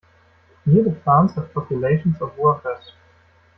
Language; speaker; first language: English; non-native, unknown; German